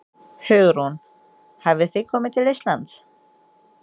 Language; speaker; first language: Icelandic; non-native, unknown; Indonesian